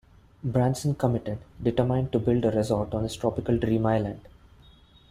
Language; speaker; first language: English; non-native, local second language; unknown